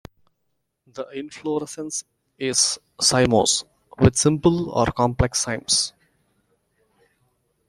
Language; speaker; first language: English; non-native, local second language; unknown